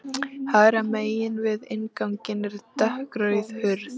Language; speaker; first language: Icelandic; native; Icelandic